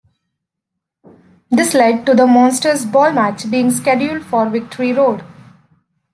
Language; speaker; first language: English; native; English